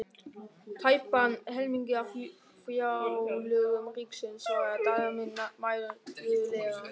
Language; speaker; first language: Icelandic; non-native, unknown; German